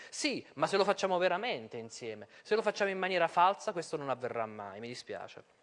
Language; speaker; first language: Italian; native; Italian